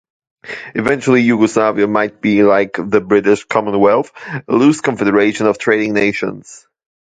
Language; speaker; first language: English; non-native, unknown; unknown